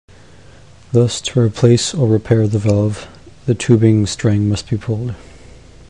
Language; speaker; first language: English; non-native, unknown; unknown